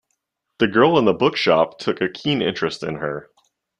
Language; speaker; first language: English; native; English